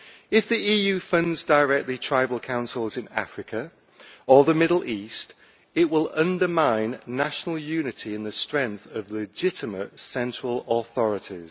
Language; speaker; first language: English; native; English